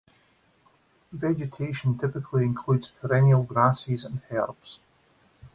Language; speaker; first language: English; native; English